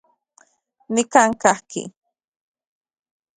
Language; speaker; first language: Central Puebla Nahuatl; native; Central Puebla Nahuatl